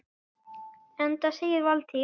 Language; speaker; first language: Icelandic; native; Icelandic